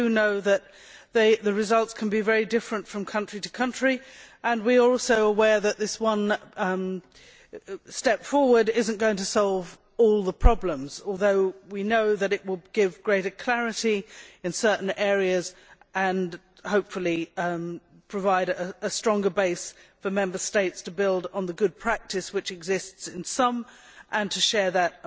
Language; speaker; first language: English; native; English